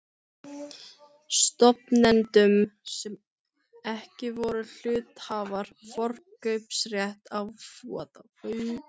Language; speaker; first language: Icelandic; non-native, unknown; Filipino